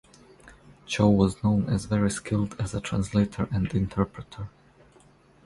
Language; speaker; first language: English; non-native, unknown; Croatian